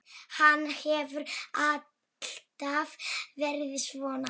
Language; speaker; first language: Icelandic; non-native, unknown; Polish